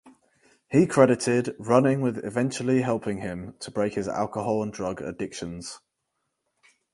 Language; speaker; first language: English; native; English